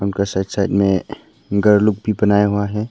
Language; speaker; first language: Hindi; non-native, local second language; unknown